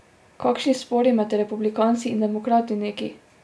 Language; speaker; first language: Slovenian; native; Slovenian